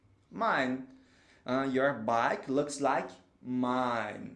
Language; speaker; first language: English; non-native, fluent; Portuguese